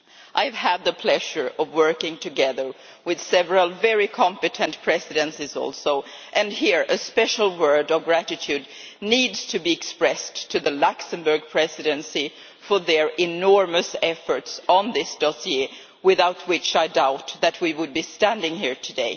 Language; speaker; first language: English; non-native, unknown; Swedish